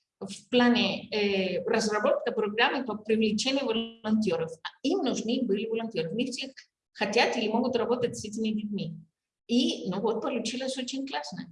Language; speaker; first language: Russian; non-native, fluent; Spanish